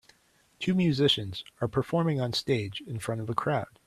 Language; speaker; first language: English; native; English